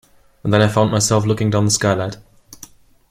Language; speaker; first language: English; non-native, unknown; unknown